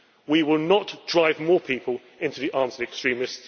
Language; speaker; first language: English; native; English